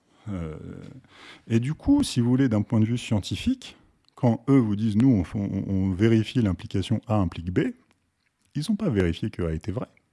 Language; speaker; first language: French; native; French